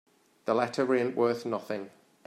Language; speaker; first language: English; native; English